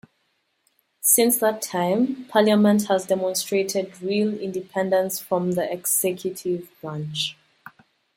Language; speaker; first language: English; native; English